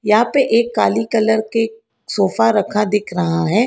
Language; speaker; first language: Hindi; non-native, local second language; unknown